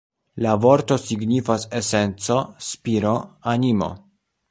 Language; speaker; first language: Esperanto; non-native, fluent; Polish